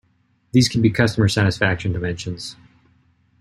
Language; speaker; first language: English; native; English